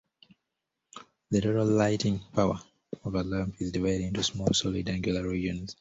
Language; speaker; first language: English; native; English